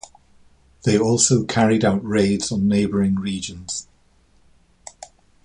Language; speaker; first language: English; native; English